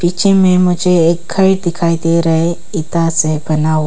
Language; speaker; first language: Hindi; non-native, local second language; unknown